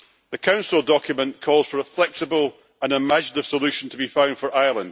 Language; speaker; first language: English; native; English